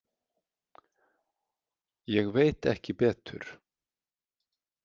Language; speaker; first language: Icelandic; native; Icelandic